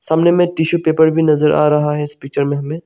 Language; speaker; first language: Hindi; non-native, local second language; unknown